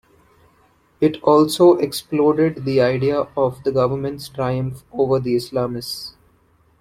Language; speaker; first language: English; non-native, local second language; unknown